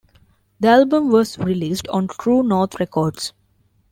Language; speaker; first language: English; non-native, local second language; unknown